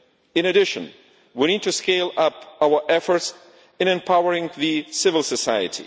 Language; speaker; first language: English; non-native, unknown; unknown